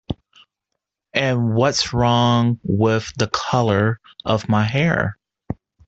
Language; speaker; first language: English; native; English